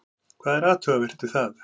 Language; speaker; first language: Icelandic; native; Icelandic